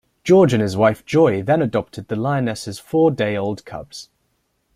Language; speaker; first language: English; native; English